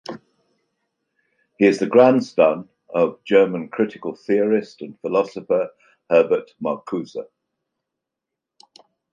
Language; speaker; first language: English; native; English